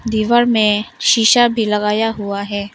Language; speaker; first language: Hindi; non-native, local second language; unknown